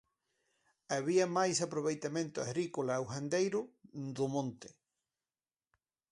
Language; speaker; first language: Galician; native; Galician